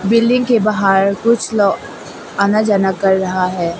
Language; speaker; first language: Hindi; non-native, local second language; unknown